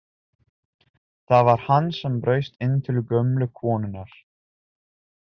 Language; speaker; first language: Icelandic; non-native, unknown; Italian